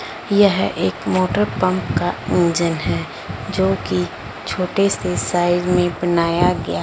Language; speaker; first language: Hindi; non-native, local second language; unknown